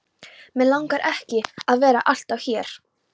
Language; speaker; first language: Icelandic; non-native, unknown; Polish